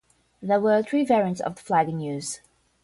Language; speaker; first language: English; non-native, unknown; Portuguese